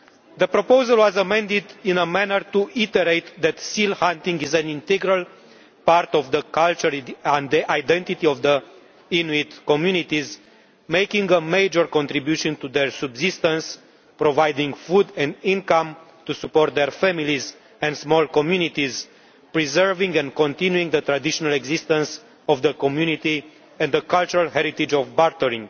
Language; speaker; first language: English; non-native, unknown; Romanian